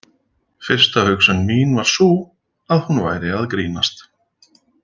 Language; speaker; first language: Icelandic; native; Icelandic